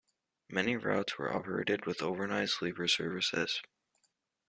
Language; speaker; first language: English; native; English